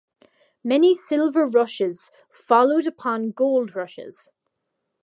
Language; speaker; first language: English; native; English